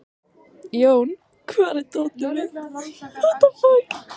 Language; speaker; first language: Icelandic; native; Icelandic